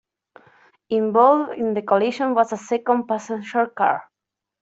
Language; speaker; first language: English; non-native, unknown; Spanish